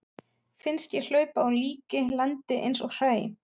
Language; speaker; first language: Icelandic; non-native, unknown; German